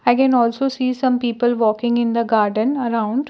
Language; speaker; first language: English; non-native, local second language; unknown